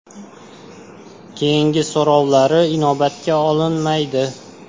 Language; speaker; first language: Uzbek; native; Uzbek